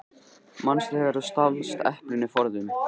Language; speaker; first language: Icelandic; native; Icelandic